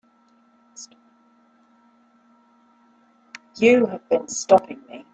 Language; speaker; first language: English; native; English